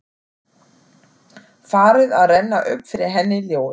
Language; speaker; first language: Icelandic; non-native, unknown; German